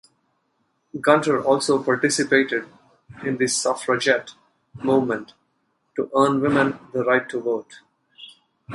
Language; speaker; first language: English; non-native, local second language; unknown